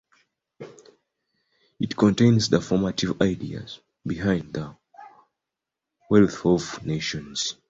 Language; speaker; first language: English; non-native, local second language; Ganda